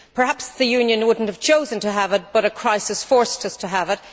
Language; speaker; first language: English; native; English